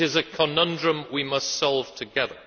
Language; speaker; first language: English; native; English